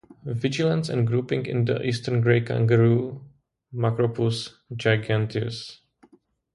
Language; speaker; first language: English; non-native, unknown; Czech